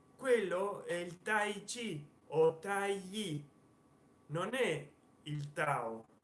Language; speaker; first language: Italian; native; Italian